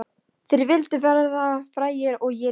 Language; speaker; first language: Icelandic; non-native, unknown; Polish